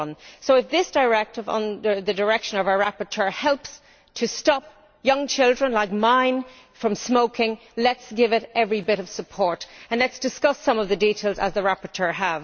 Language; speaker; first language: English; native; English